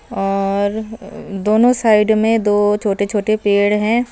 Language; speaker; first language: Hindi; non-native, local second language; Punjabi